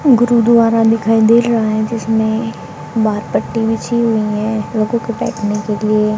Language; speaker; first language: Hindi; native; Hindi